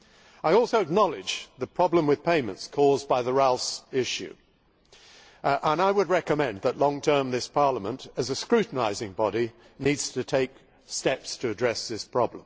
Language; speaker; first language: English; native; English